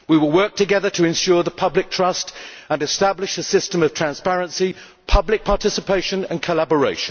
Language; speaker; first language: English; native; English